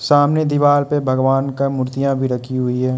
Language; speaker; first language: Hindi; non-native, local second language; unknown